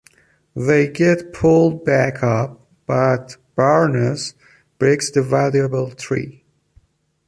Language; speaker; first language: English; non-native, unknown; Persian